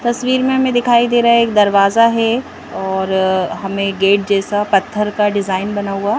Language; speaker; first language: Hindi; native; Hindi